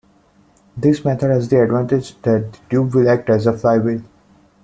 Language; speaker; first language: English; non-native, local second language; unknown